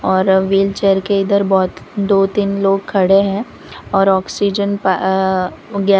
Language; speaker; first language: Hindi; non-native, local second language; Gujarati